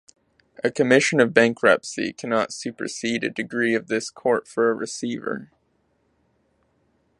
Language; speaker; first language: English; native; English